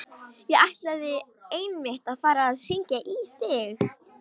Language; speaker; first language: Icelandic; non-native, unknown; Romanian